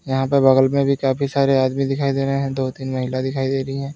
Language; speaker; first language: Hindi; native; Hindi